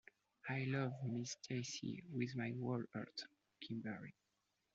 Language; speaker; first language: English; non-native, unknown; French